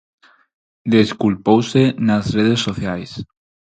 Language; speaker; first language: Galician; non-native, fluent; Spanish